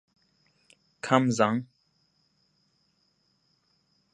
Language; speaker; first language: English; non-native, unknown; Tibetan